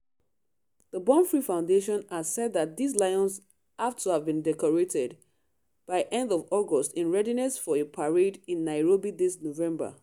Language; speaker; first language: English; non-native, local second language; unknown